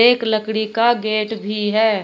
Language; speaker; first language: Hindi; native; Hindi